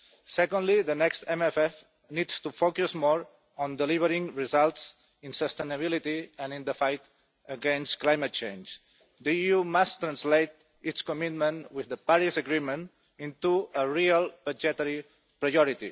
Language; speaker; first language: English; non-native, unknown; Catalan